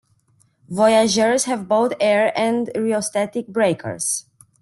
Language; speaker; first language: English; non-native, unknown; Romanian